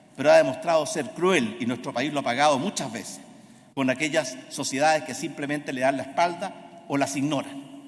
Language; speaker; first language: Spanish; native; Spanish